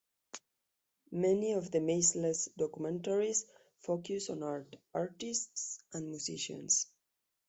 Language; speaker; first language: English; non-native, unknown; Spanish